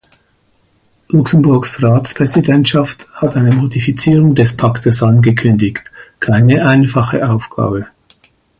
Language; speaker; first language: German; native; German